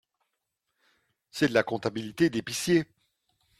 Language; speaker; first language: French; non-native, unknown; Dutch